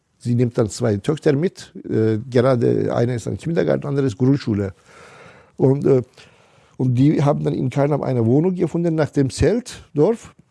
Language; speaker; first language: German; non-native, fluent; Turkish